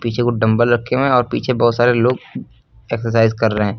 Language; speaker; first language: Hindi; native; Hindi